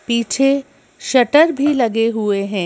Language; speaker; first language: Hindi; native; Hindi